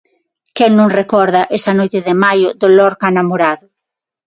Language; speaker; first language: Galician; non-native, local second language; Spanish